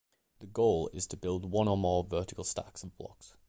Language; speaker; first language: English; native; English